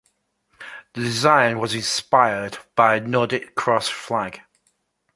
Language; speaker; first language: English; native; English